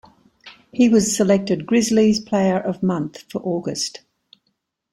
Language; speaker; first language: English; native; English